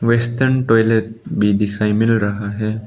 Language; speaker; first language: Hindi; non-native, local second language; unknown